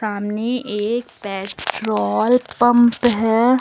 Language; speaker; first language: Hindi; native; Hindi